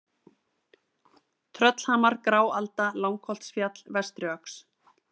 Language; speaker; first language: Icelandic; native; Icelandic